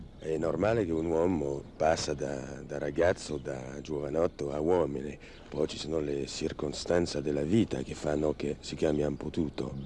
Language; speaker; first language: Italian; non-native, related language; French